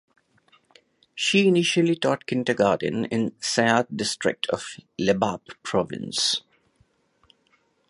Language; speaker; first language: English; non-native, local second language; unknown